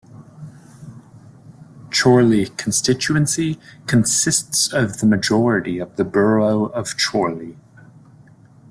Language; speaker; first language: English; native; English